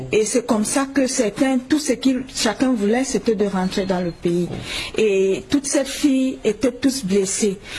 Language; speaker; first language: French; non-native, local second language; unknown